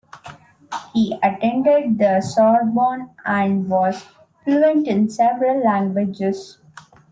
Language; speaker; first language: English; non-native, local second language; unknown